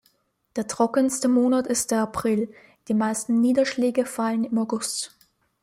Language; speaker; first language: German; native; German